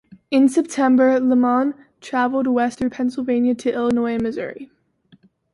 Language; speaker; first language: English; native; English